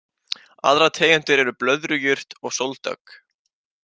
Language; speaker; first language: Icelandic; native; Icelandic